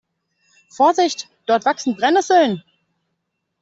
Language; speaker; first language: German; native; German